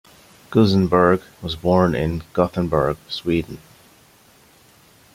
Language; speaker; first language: English; native; English